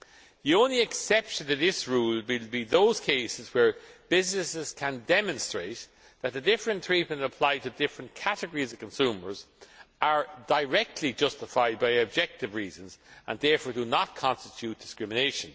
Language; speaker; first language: English; non-native, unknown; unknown